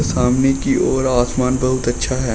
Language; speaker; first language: Hindi; native; Hindi